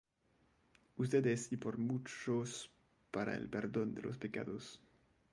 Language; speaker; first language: Spanish; non-native, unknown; French